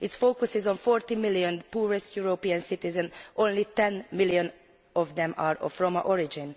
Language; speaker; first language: English; non-native, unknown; Hungarian